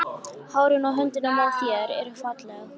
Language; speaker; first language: Icelandic; native; Icelandic